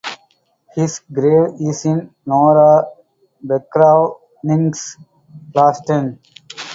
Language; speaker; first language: English; non-native, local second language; Tamil